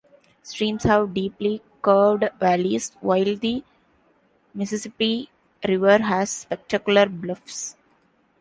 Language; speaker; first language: English; non-native, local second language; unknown